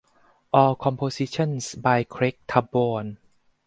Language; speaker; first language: English; non-native, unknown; Thai